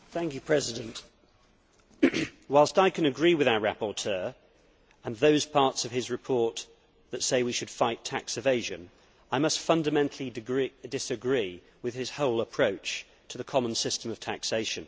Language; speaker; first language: English; native; English